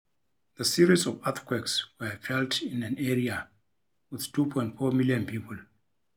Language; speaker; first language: English; non-native, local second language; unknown